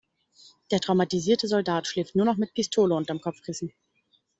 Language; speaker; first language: German; native; German